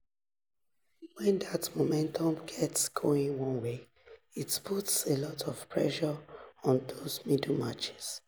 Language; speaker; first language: English; non-native, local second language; Yoruba